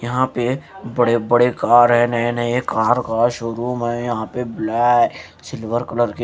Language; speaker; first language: Hindi; native; Hindi